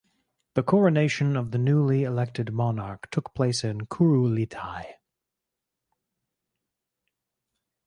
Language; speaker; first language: English; native; English